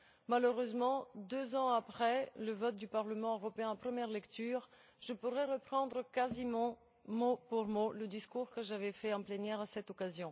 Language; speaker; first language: French; non-native, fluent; Bulgarian